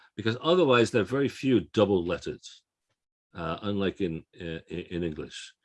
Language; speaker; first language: English; native; English